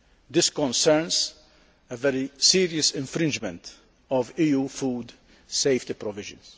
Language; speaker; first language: English; non-native, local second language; Maltese